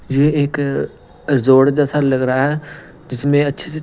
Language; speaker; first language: Hindi; non-native, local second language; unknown